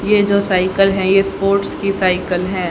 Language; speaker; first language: Hindi; native; Hindi